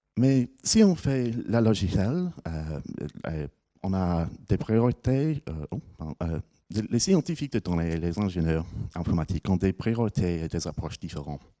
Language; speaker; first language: French; non-native, fluent; English